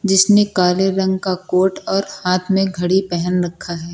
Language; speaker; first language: Hindi; native; Hindi